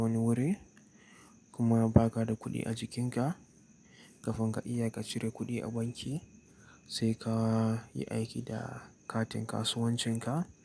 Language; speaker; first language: Hausa; native; Hausa